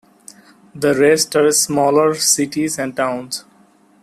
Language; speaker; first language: English; non-native, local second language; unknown